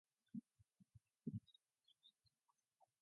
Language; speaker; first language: English; non-native, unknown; Mongolian